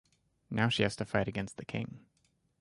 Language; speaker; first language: English; native; English